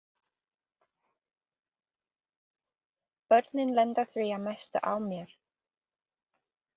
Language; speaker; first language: Icelandic; non-native, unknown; English